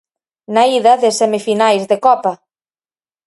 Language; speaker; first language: Galician; native; Galician